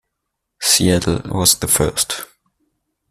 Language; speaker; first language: English; non-native, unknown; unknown